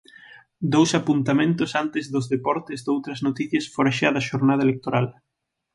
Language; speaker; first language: Galician; native; Galician